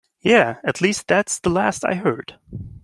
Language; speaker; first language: English; non-native, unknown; German